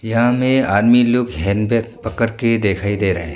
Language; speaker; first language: Hindi; non-native, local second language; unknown